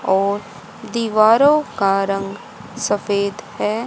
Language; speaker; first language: Hindi; native; Hindi